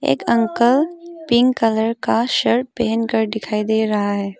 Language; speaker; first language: Hindi; early bilingual, other home language; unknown